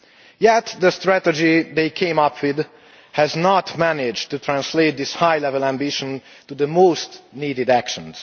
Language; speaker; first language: English; non-native, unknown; Hungarian